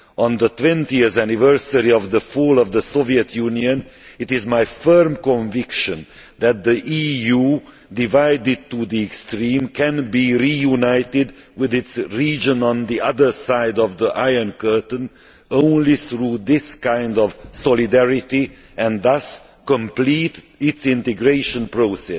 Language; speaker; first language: English; non-native, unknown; Hungarian